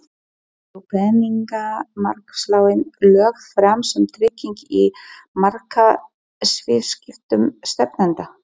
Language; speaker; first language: Icelandic; non-native, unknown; Polish